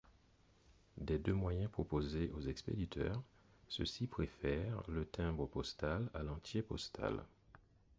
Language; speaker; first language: French; non-native, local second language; Haitian Creole